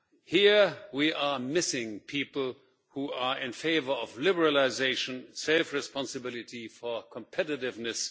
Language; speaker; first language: English; non-native, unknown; German